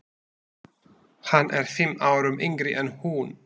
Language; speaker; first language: Icelandic; non-native, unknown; Slovak